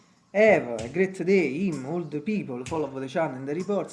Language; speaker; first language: English; non-native, fluent; Italian